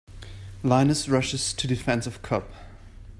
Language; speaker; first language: English; native; English